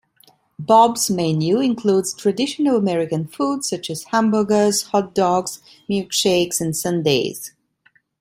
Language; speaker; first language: English; non-native, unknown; Italian